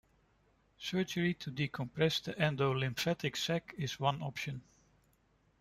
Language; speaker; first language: English; non-native, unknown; Dutch